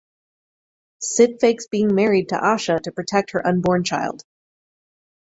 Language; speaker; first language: English; native; English